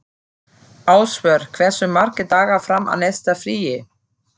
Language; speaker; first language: Icelandic; non-native, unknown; German